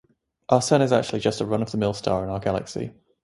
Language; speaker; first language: English; native; English